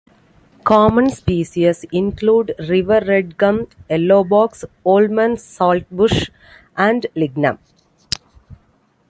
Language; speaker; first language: English; non-native, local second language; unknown